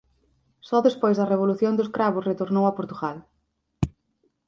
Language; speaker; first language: Galician; native; Galician